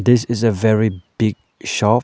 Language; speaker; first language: English; non-native, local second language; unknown